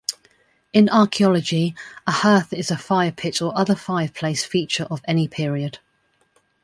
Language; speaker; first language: English; native; English